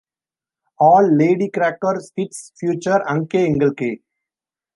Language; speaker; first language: English; non-native, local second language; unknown